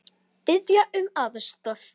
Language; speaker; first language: Icelandic; native; Icelandic